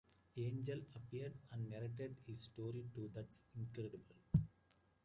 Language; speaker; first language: English; native; English